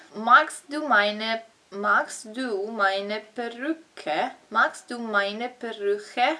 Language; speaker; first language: German; non-native, learner; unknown